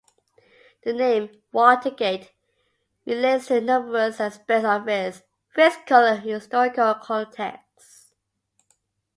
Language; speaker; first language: English; native; English